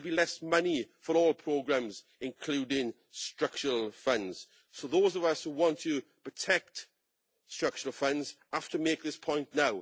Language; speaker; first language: English; native; English